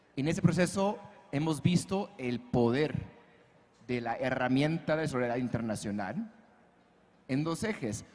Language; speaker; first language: Spanish; non-native, fluent; English